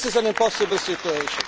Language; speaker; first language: English; non-native, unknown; German